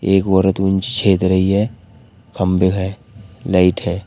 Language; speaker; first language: Hindi; native; Hindi